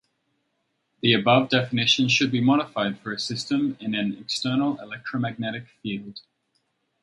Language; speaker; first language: English; native; English